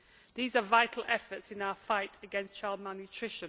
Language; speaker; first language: English; native; English